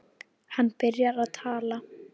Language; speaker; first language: Icelandic; native; Icelandic